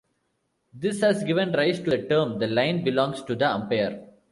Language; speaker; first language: English; non-native, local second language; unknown